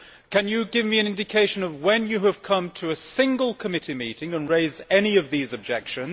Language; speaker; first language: English; native; English